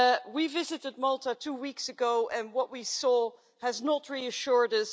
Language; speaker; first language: English; non-native, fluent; Dutch